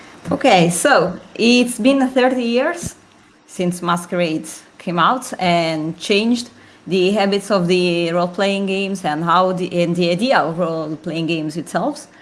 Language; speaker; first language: English; non-native, fluent; Italian